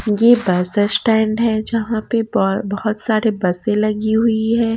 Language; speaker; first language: Hindi; native; Hindi